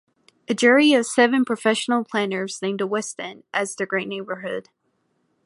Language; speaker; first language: English; native; English